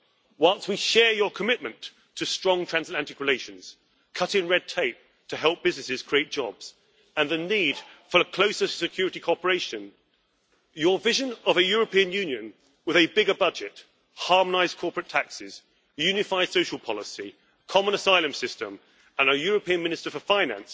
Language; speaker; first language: English; native; English